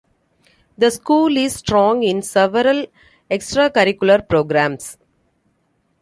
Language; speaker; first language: English; non-native, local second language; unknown